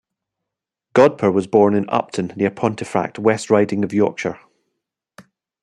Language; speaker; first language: English; native; English